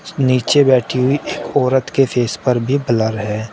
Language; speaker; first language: Hindi; native; Hindi